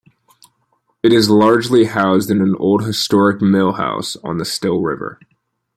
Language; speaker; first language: English; native; English